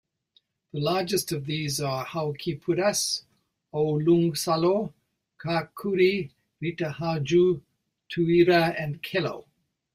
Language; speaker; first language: English; native; English